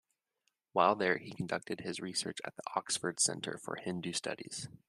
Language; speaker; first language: English; native; English